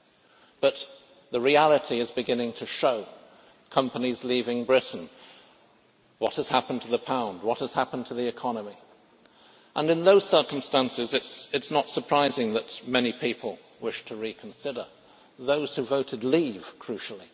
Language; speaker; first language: English; native; English